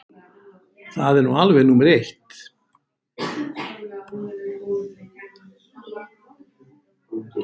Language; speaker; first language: Icelandic; native; Icelandic